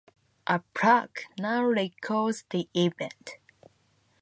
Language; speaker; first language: English; non-native, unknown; Japanese